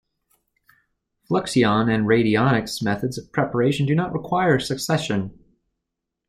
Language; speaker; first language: English; native; English